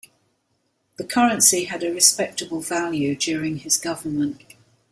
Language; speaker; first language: English; native; English